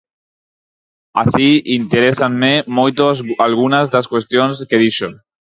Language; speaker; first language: Galician; non-native, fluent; Spanish